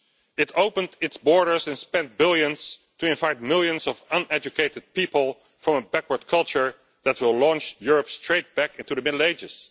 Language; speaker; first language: English; non-native, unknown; Dutch